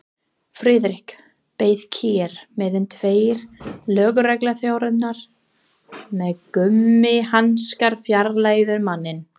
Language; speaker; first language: Icelandic; non-native, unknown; English